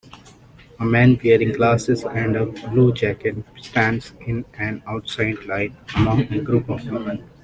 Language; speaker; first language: English; non-native, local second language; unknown